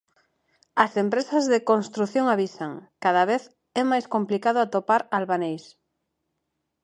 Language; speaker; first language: Galician; non-native, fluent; Spanish